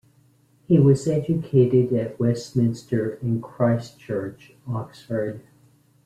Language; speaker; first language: English; native; English